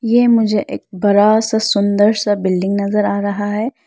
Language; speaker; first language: Hindi; non-native, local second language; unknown